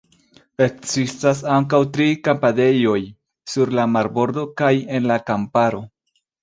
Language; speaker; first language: Esperanto; non-native, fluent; Spanish